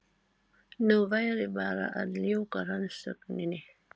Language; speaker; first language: Icelandic; non-native, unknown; Filipino